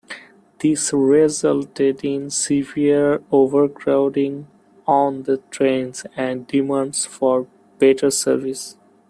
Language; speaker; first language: English; non-native, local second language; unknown